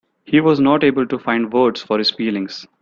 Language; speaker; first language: English; non-native, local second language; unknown